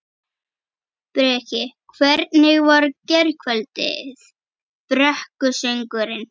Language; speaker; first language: Icelandic; native; Icelandic